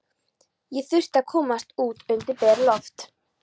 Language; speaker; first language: Icelandic; non-native, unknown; Polish